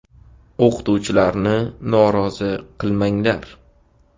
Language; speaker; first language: Uzbek; native; Uzbek